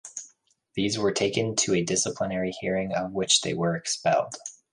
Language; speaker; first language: English; native; English